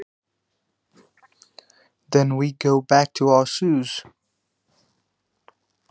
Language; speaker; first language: Icelandic; non-native, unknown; Nepali